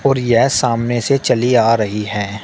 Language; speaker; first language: Hindi; native; Hindi